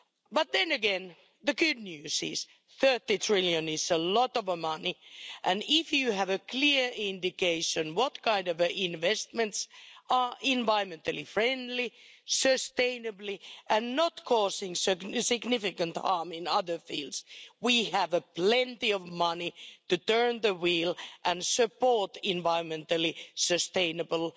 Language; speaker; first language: English; non-native, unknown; Finnish